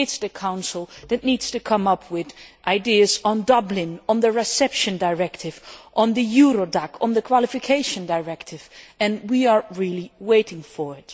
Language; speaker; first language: English; non-native, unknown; Dutch